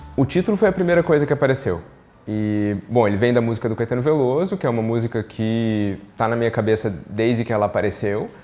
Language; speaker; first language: Portuguese; native; Portuguese